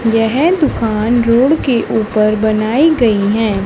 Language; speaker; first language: Hindi; native; Hindi